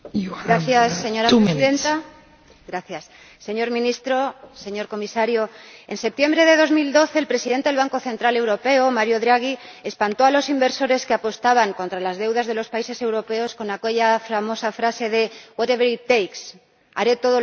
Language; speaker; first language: Spanish; native; Spanish